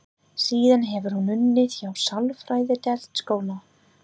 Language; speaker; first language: Icelandic; non-native, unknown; English